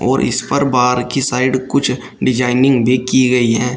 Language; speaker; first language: Hindi; native; Hindi